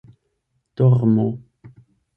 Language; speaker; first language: Esperanto; non-native, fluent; German